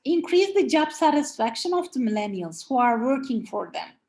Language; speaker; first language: English; non-native, fluent; Turkish